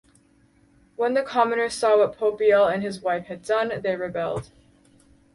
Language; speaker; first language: English; native; English